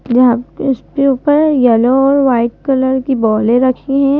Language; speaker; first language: Hindi; native; Hindi